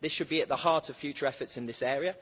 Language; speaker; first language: English; native; English